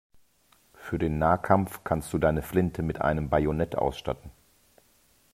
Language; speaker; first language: German; native; German